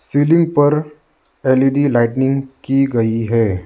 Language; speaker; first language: Hindi; non-native, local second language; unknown